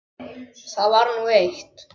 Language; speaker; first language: Icelandic; native; Icelandic